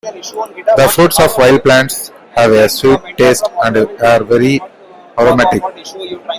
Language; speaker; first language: English; non-native, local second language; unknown